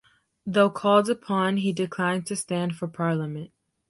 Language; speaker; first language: English; native; English